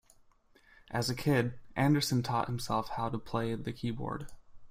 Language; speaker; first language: English; native; English